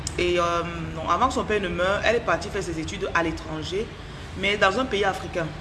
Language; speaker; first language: French; non-native, local second language; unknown